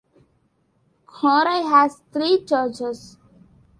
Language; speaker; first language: English; non-native, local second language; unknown